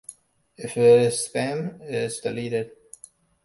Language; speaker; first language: English; non-native, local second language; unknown